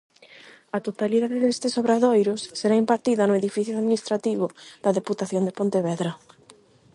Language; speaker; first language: Galician; non-native, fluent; Spanish